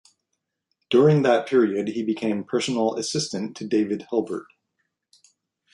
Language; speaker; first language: English; native; English